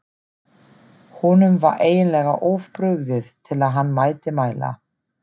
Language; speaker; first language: Icelandic; non-native, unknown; German